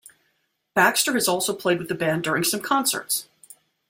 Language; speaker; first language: English; native; English